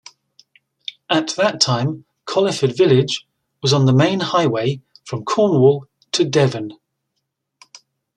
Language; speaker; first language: English; native; English